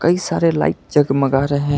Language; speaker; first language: Hindi; non-native, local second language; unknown